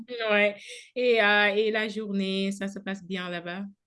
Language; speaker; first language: French; non-native, local second language; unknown